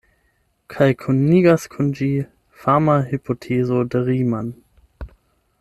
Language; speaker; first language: Esperanto; non-native, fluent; German